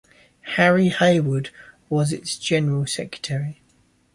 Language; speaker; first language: English; native; English